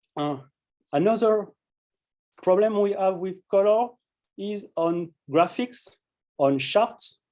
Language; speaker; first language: English; non-native, fluent; French